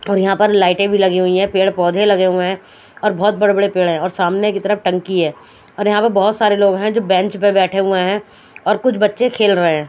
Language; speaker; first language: Hindi; non-native, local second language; Punjabi